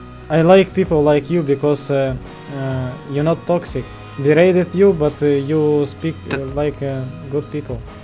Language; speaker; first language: English; non-native, learner; Russian